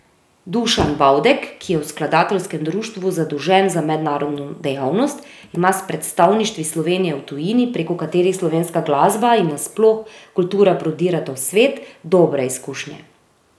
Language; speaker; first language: Slovenian; native; Slovenian